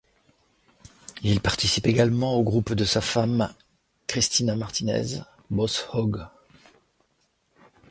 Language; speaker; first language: French; native; French